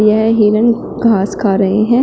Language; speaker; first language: Hindi; native; Hindi